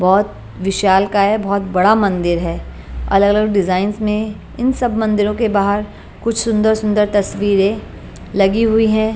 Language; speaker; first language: Hindi; non-native, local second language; Punjabi